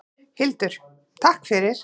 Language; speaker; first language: Icelandic; native; Icelandic